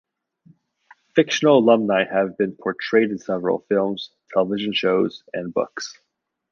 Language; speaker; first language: English; native; English